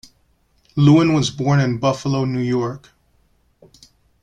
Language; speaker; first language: English; native; English